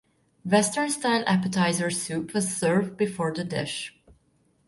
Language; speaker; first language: English; non-native, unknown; Hungarian